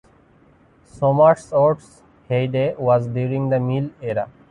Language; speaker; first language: English; non-native, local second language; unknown